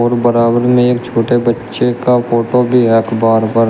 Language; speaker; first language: Hindi; native; Hindi